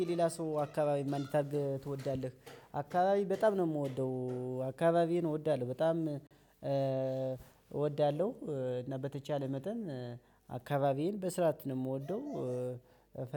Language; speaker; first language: Amharic; native; Amharic